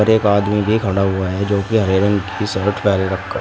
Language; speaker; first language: Hindi; native; Hindi